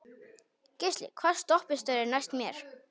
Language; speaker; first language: Icelandic; non-native, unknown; Polish